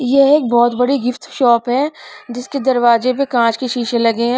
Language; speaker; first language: Hindi; non-native, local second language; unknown